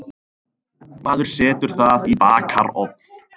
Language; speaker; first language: Icelandic; native; Icelandic